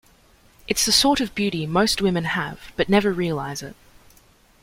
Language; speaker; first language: English; native; English